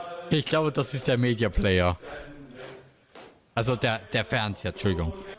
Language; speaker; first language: German; native; German